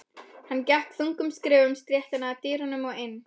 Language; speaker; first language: Icelandic; non-native, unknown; Polish